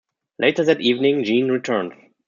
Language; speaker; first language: English; non-native, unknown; German